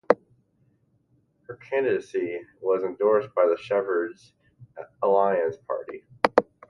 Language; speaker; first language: English; native; English